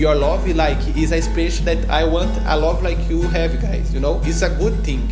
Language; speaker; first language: English; non-native, learner; Portuguese